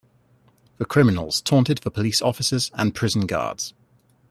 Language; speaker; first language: English; native; English